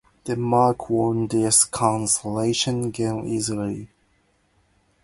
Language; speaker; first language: English; non-native, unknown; Japanese